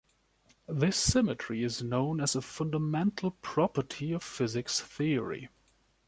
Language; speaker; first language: English; non-native, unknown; German